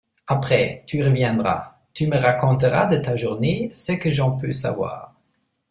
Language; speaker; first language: French; non-native, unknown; German